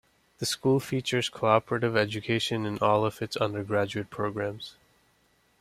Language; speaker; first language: English; native; English